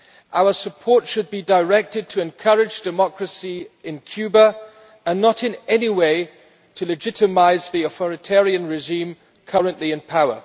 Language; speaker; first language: English; non-native, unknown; German